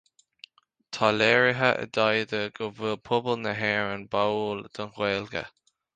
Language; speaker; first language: Irish; native; Irish